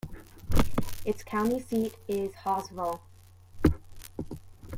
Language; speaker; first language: English; native; English